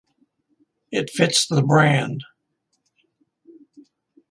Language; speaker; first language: English; native; English